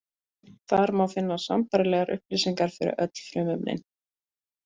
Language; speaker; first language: Icelandic; native; Icelandic